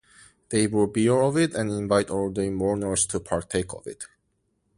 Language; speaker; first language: English; non-native, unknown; Korean